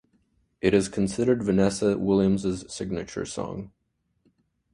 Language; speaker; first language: English; native; English